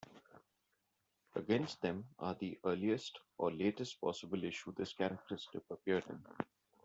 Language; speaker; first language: English; non-native, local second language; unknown